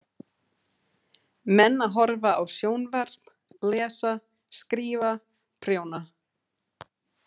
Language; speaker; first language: Icelandic; non-native, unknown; English